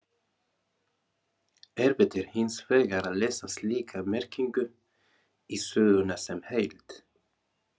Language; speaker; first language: Icelandic; non-native, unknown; Arabic